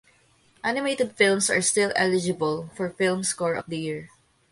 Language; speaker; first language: English; non-native, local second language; Filipino